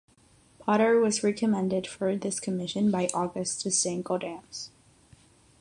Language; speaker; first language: English; non-native, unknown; Catalan